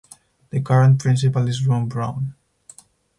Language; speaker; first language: English; non-native, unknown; Spanish